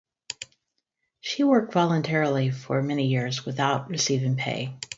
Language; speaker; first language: English; native; English